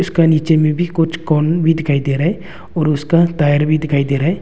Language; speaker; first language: Hindi; non-native, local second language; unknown